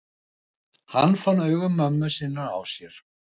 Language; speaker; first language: Icelandic; non-native, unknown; Russian